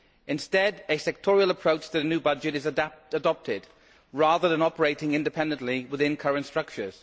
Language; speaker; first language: English; native; English